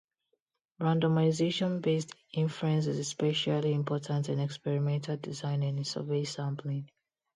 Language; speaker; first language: English; non-native, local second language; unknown